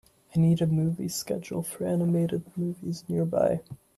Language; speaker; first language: English; native; English